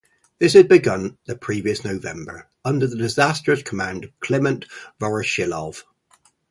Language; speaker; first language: English; native; English